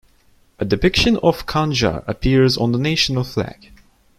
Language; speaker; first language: English; non-native, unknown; Turkish